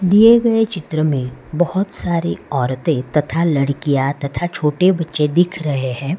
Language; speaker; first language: Hindi; non-native, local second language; Gujarati